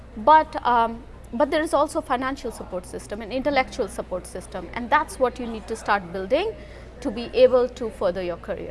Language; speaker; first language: English; non-native, local second language; Hindi